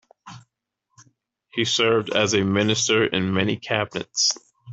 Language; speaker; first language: English; native; English